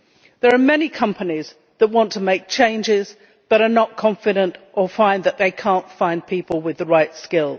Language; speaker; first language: English; native; English